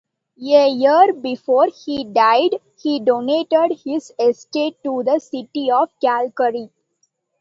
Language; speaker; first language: English; non-native, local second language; Tamil